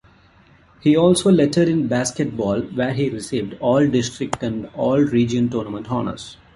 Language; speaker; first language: English; non-native, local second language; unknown